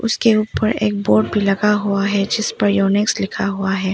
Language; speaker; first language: Hindi; non-native, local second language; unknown